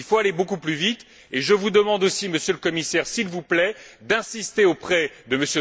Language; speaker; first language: French; native; French